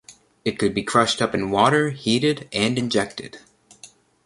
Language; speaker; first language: English; native; English